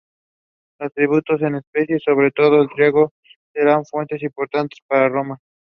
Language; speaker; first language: English; non-native, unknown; Spanish